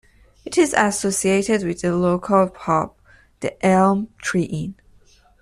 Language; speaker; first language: English; non-native, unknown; Persian